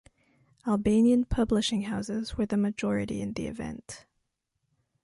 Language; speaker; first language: English; non-native, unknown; French